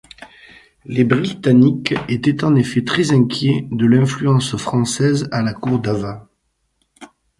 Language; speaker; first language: French; native; French